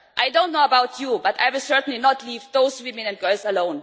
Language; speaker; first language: English; non-native, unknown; German